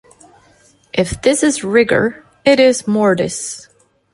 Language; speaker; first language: English; non-native, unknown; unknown